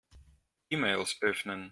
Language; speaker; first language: German; non-native, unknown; Russian